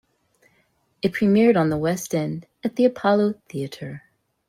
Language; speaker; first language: English; native; English